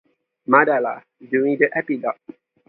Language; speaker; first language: English; non-native, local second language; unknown